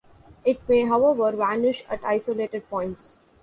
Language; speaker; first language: English; non-native, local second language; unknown